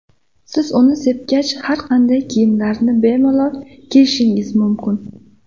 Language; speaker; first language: Uzbek; native; Uzbek